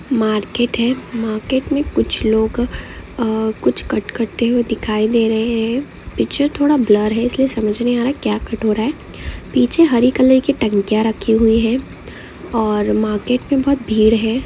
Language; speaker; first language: Hindi; non-native, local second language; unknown